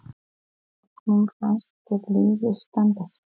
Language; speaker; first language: Icelandic; non-native, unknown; Polish